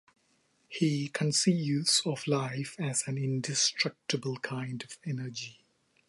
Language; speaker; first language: English; non-native, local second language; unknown